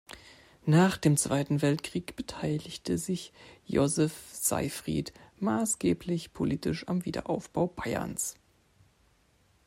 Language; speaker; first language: German; native; German